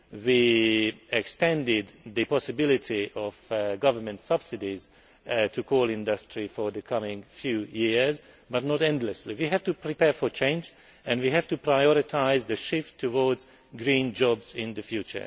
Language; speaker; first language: English; non-native, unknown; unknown